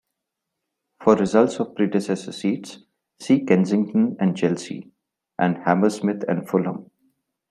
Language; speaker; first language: English; non-native, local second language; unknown